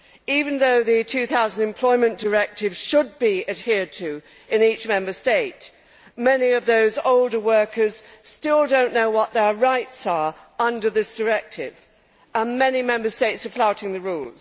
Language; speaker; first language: English; native; English